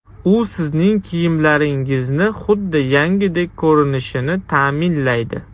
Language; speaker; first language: Uzbek; non-native, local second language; Russian